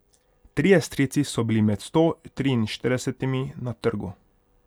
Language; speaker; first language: Slovenian; non-native, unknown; Hungarian